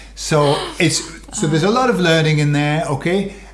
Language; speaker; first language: English; native; English